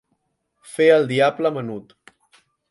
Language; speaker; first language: Catalan; native; Catalan